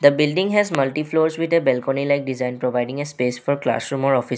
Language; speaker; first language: English; non-native, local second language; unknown